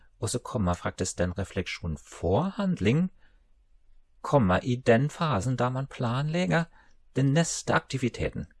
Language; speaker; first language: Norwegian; non-native, related language; German